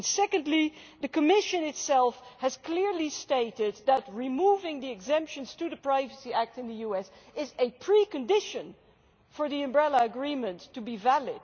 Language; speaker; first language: English; non-native, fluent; Dutch